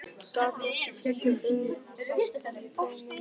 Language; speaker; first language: Icelandic; native; Icelandic